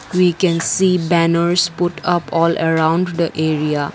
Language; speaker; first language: English; non-native, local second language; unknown